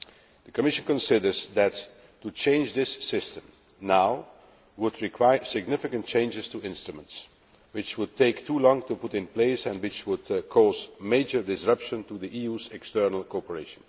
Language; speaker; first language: English; non-native, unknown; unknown